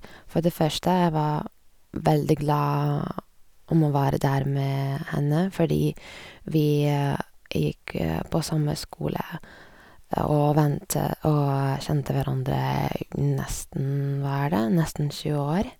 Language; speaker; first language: Norwegian; non-native, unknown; Lithuanian